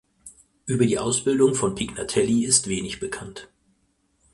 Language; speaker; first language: German; native; German